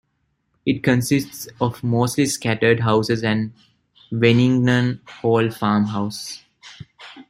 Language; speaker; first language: English; non-native, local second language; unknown